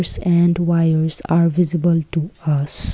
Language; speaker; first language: English; non-native, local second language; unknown